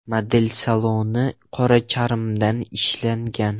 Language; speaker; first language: Uzbek; non-native, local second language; Russian